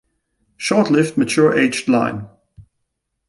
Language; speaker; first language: English; non-native, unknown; German